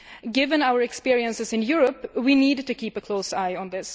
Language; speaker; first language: English; non-native, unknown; Swedish